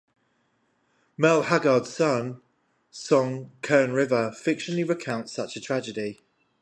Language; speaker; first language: English; native; English